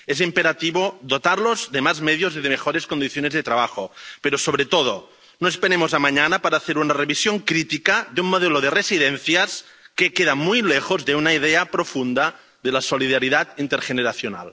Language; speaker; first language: Spanish; non-native, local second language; Catalan